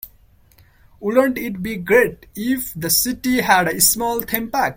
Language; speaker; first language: English; non-native, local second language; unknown